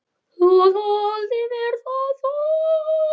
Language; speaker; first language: Icelandic; native; Icelandic